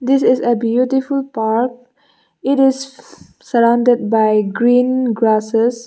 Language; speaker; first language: English; non-native, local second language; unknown